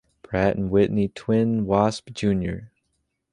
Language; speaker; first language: English; native; English